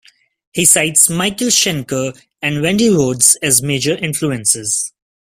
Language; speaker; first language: English; non-native, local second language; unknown